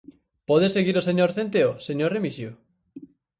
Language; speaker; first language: Galician; native; Galician